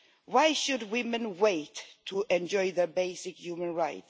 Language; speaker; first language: English; non-native, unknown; Swedish